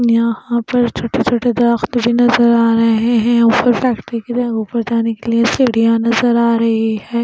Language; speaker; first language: Hindi; non-native, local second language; Punjabi